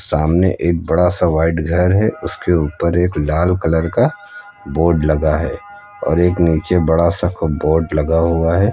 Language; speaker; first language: Hindi; native; Hindi